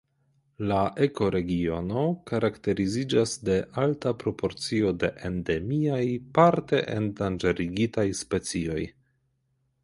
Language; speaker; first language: Esperanto; non-native, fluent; Polish